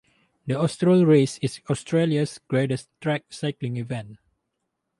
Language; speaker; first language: English; non-native, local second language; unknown